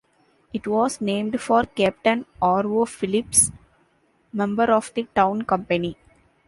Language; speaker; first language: English; non-native, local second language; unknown